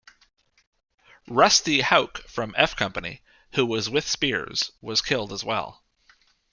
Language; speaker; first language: English; native; English